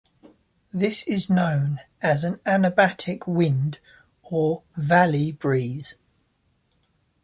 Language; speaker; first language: English; native; English